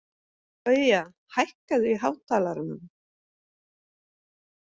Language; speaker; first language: Icelandic; non-native, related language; Swedish